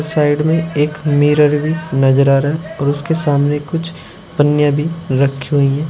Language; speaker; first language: Hindi; native; Hindi